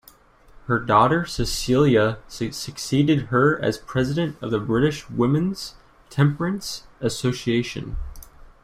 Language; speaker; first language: English; native; English